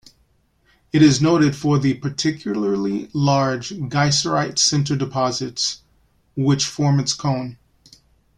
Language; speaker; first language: English; native; English